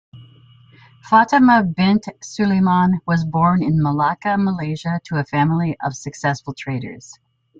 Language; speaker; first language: English; native; English